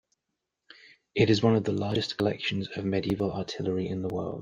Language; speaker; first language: English; native; English